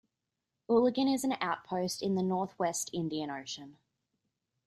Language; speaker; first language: English; native; English